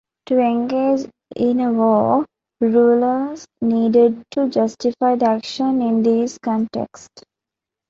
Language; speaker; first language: English; non-native, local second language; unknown